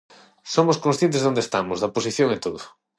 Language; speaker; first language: Galician; non-native, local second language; Spanish